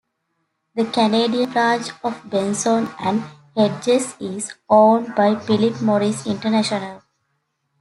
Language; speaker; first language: English; native; English